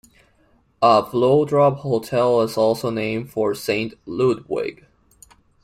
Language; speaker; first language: English; non-native, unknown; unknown